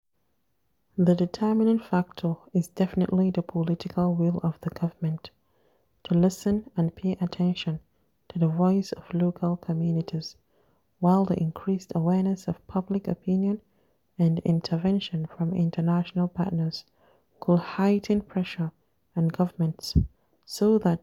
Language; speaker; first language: English; non-native, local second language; Hausa